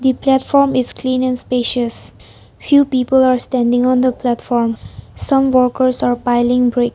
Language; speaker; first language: English; non-native, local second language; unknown